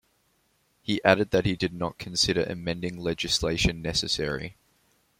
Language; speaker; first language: English; native; English